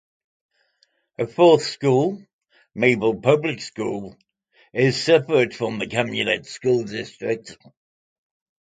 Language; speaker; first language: English; native; English